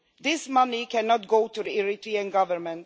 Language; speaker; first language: English; non-native, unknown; Swedish